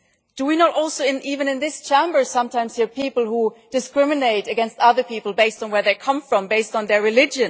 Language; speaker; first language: English; non-native, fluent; German